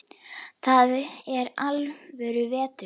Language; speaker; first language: Icelandic; native; Icelandic